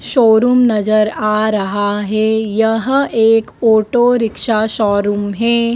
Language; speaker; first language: Hindi; native; Hindi